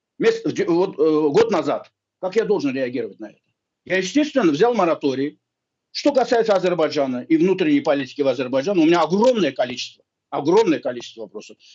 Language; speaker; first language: Russian; non-native, local second language; Azerbaijani